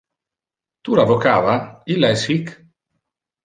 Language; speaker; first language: Interlingua; non-native, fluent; Italian